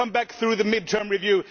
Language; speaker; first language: English; non-native, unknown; Swedish